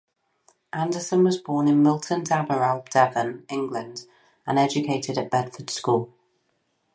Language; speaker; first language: English; native; English